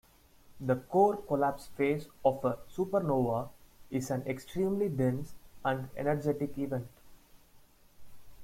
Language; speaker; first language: English; non-native, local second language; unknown